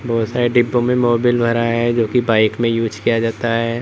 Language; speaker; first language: Hindi; native; Hindi